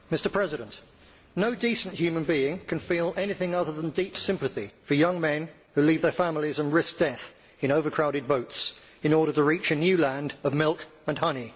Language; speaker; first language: English; native; English